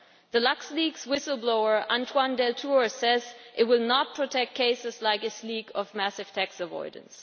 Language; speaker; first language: English; non-native, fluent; German